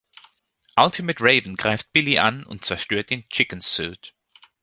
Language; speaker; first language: German; native; German